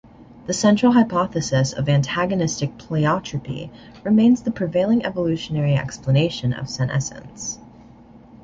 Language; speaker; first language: English; native; English